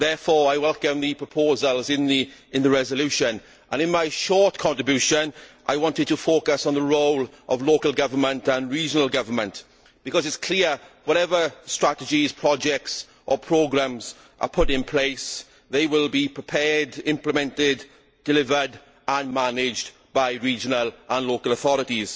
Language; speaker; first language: English; native; English